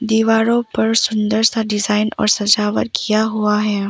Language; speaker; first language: Hindi; non-native, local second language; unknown